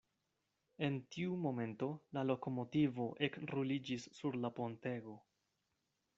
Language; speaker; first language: Esperanto; non-native, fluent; Spanish